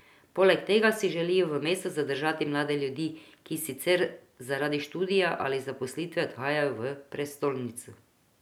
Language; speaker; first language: Slovenian; non-native, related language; Croatian